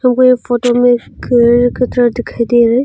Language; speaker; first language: Hindi; non-native, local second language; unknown